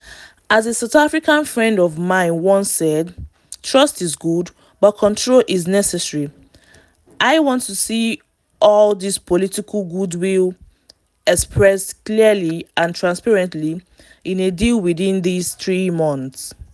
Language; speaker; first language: English; non-native, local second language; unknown